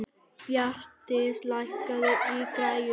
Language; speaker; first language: Icelandic; non-native, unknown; Vietnamese